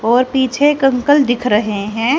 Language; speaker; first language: Hindi; native; Hindi